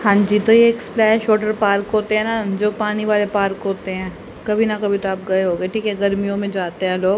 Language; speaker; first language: Hindi; native; Hindi